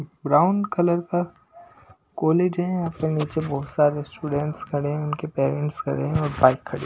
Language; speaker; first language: Hindi; non-native, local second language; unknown